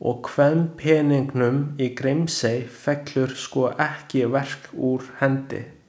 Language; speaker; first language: Icelandic; non-native, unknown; Chinese